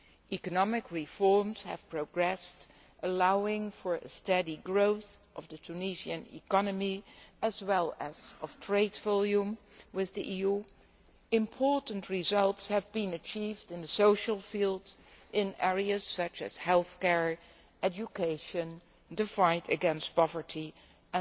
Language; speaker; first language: English; non-native, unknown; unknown